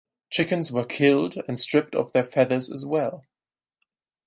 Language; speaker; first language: English; non-native, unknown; German